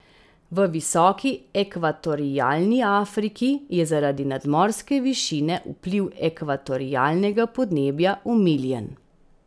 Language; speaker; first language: Slovenian; native; Slovenian